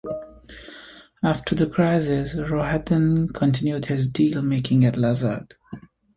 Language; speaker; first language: English; native; English